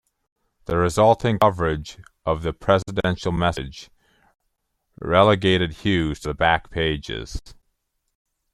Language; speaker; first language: English; native; English